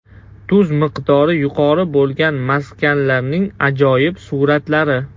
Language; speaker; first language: Uzbek; non-native, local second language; Russian